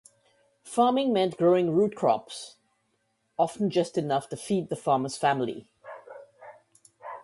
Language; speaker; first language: English; native; English